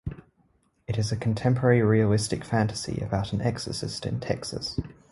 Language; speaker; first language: English; native; English